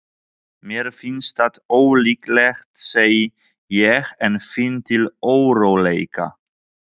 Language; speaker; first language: Icelandic; non-native, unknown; Polish